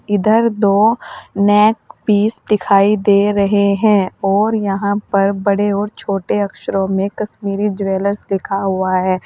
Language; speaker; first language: Hindi; native; Hindi